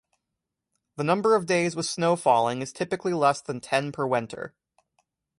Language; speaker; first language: English; native; English